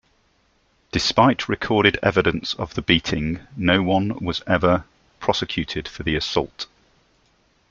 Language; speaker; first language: English; native; English